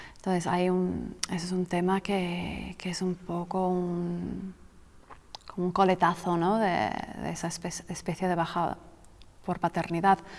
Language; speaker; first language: Spanish; non-native, fluent; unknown